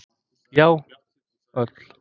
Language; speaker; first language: Icelandic; non-native, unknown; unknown